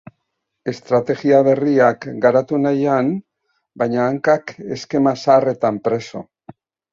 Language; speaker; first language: Basque; native; Basque